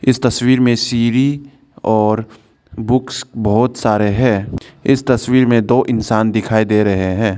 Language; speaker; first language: Hindi; non-native, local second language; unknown